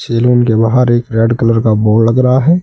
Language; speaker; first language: Hindi; native; Hindi